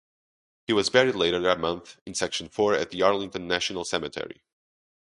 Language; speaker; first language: English; non-native, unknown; Portuguese